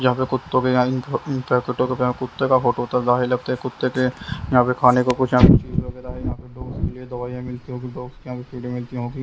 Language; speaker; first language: Hindi; native; Hindi